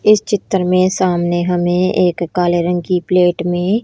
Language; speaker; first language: Hindi; native; Hindi